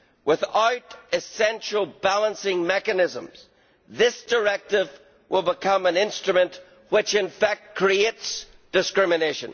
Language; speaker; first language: English; native; English